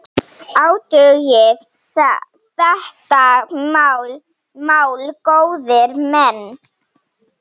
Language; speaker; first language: Icelandic; non-native, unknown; Slovenian